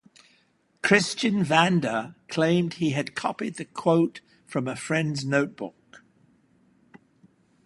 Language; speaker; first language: English; native; English